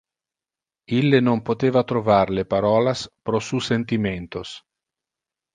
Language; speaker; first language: Interlingua; non-native, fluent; Italian